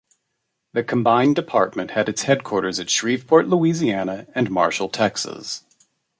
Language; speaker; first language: English; native; English